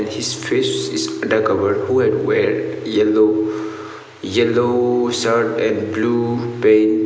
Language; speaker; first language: English; non-native, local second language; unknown